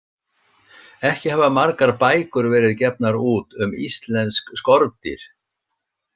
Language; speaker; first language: Icelandic; native; Icelandic